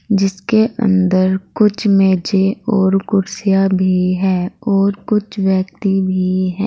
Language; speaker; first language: Hindi; native; Hindi